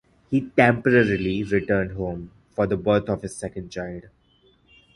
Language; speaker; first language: English; non-native, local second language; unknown